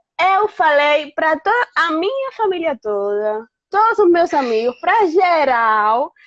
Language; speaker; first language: Portuguese; non-native, fluent; Spanish